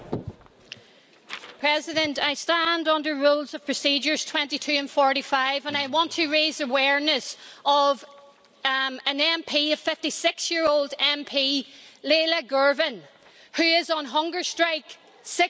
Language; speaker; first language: English; native; English